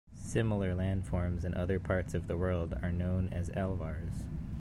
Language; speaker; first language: English; native; English